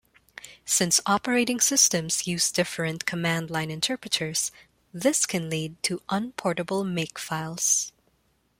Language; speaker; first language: English; non-native, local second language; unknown